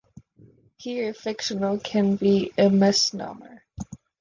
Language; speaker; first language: English; native; English